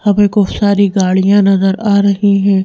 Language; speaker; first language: Hindi; native; Hindi